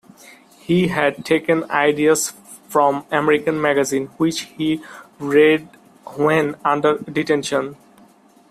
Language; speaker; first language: English; non-native, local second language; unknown